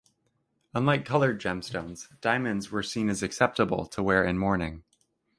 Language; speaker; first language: English; native; English